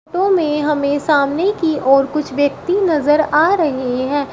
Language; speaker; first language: Hindi; native; Hindi